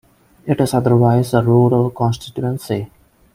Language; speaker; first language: English; non-native, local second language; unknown